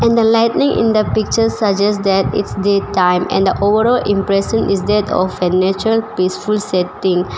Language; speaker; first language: English; non-native, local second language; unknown